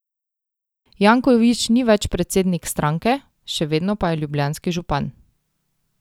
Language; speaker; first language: Slovenian; native; Slovenian